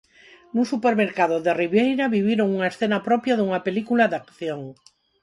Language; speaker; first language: Galician; non-native, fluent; Spanish